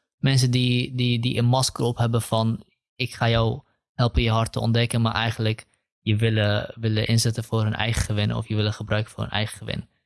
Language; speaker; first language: Dutch; early bilingual, other home language; Kurdish